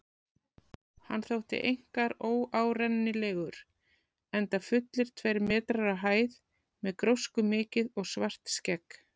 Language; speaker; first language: Icelandic; native; Icelandic